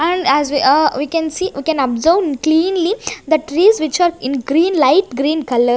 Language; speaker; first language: English; non-native, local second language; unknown